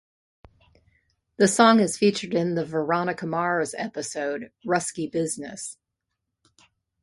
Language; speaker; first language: English; native; English